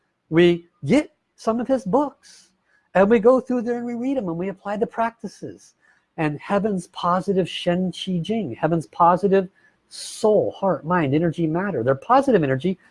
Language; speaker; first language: English; native; English